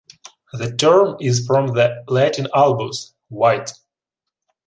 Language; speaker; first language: English; non-native, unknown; Ukrainian